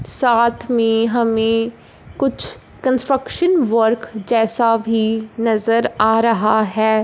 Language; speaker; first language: Hindi; non-native, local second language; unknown